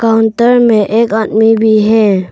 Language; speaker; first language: Hindi; early bilingual, other home language; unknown